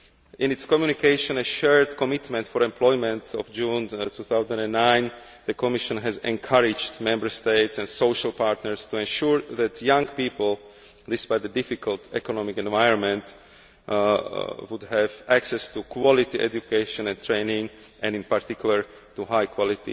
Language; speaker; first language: English; non-native, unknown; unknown